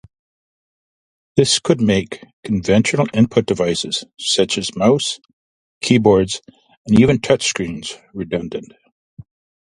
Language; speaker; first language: English; native; English